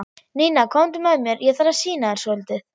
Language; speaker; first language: Icelandic; non-native, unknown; German